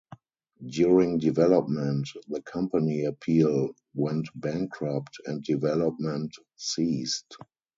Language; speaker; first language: English; non-native, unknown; German